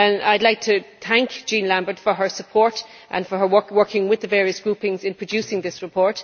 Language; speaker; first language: English; native; English